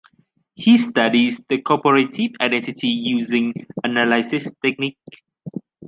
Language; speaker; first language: English; native; English